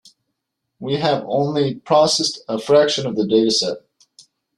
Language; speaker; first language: English; native; English